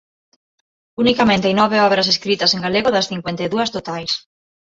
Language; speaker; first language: Galician; non-native, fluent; Spanish